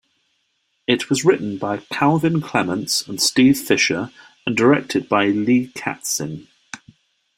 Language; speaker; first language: English; native; English